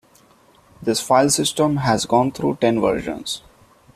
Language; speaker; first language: English; non-native, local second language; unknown